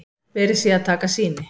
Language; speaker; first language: Icelandic; native; Icelandic